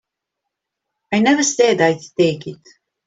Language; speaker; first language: English; native; English